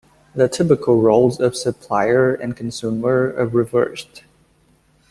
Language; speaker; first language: English; native; English